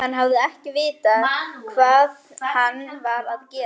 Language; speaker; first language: Icelandic; non-native, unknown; German